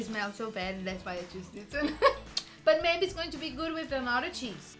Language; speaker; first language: English; non-native, fluent; Portuguese